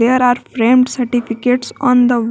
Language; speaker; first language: English; non-native, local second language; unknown